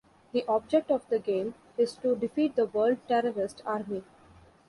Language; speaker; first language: English; non-native, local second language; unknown